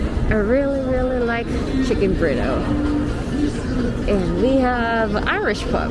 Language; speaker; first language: English; non-native, learner; Korean